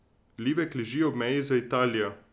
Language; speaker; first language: Slovenian; native; Slovenian